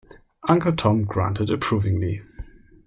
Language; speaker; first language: English; non-native, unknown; German